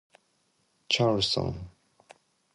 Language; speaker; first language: English; non-native, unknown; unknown